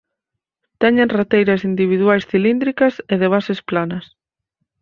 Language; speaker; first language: Galician; native; Galician